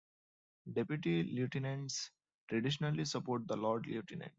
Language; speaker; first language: English; non-native, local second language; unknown